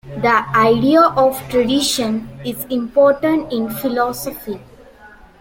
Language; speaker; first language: English; non-native, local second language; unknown